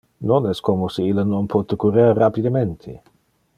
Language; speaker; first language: Interlingua; non-native, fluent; Dutch